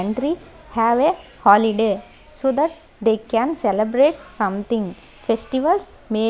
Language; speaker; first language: English; non-native, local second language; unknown